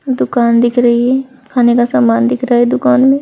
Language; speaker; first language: Hindi; native; Hindi